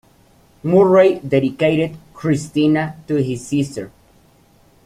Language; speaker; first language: English; native; English